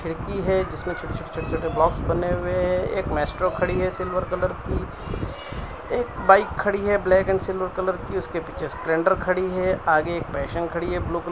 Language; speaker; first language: Hindi; non-native, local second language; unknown